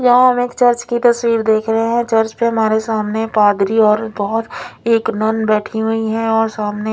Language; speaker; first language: Hindi; non-native, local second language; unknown